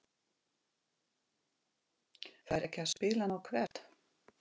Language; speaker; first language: Icelandic; non-native, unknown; Russian